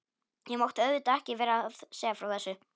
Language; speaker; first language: Icelandic; non-native, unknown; Polish